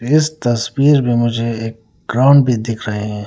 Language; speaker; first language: Hindi; non-native, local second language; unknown